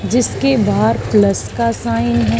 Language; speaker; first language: Hindi; native; Hindi